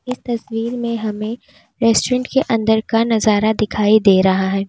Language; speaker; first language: Hindi; native; Hindi